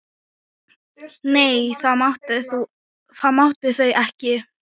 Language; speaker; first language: Icelandic; non-native, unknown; Thai